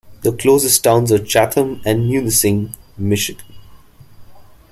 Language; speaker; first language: English; non-native, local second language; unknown